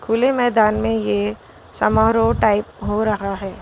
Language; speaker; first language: Hindi; non-native, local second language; Gujarati